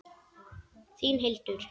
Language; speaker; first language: Icelandic; native; Icelandic